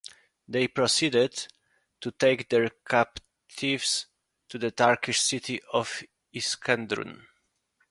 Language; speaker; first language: English; non-native, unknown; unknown